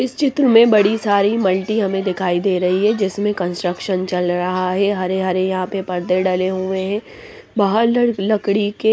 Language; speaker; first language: Hindi; non-native, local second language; Punjabi